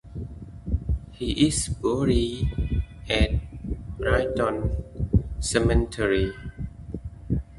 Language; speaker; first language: English; native; English